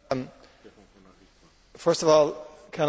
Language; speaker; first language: English; native; English